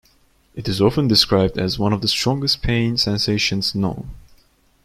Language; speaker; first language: English; non-native, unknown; Turkish